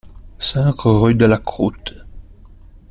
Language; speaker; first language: French; non-native, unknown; Italian